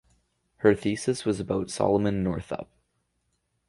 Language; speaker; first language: English; native; English